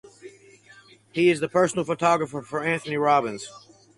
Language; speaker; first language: English; native; English